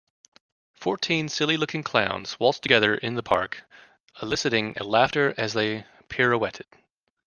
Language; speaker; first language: English; native; English